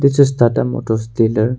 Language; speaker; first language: English; non-native, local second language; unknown